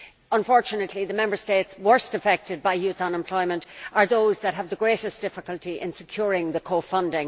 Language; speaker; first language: English; native; English